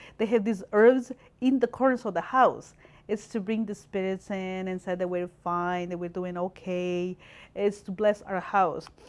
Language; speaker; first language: English; non-native, fluent; Spanish